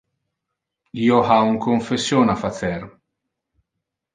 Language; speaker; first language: Interlingua; non-native, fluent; Italian